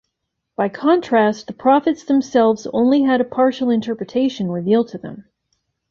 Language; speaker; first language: English; native; English